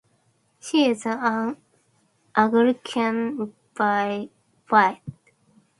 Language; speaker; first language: English; non-native, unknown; Japanese